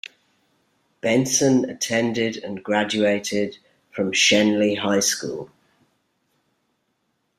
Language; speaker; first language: English; native; English